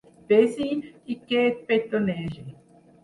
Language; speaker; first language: Catalan; non-native, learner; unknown